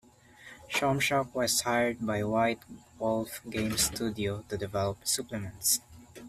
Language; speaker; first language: English; non-native, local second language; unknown